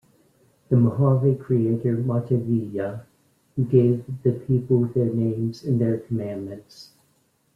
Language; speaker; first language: English; native; English